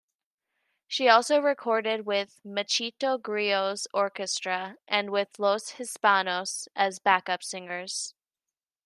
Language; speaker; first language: English; native; English